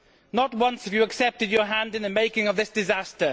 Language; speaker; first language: English; native; English